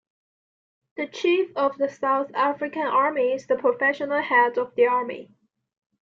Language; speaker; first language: English; non-native, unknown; Chinese